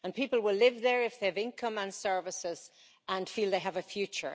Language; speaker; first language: English; native; English